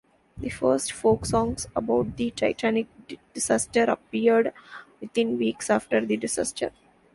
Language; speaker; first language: English; non-native, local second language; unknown